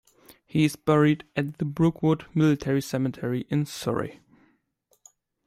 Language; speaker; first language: English; non-native, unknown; German